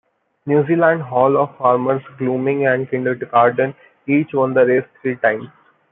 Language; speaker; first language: English; non-native, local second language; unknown